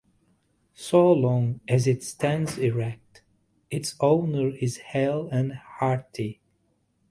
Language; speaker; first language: English; native; English